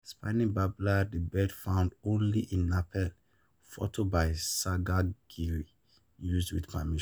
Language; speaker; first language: English; non-native, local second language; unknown